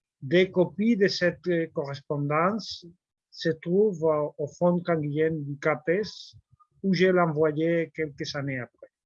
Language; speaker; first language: French; non-native, fluent; Spanish